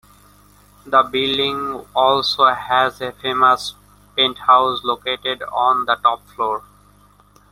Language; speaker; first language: English; non-native, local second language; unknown